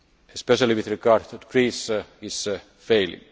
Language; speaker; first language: English; non-native, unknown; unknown